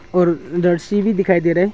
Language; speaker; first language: Hindi; non-native, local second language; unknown